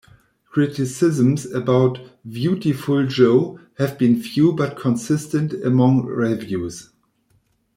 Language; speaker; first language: English; non-native, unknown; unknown